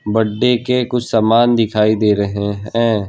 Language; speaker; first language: Hindi; non-native, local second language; Gujarati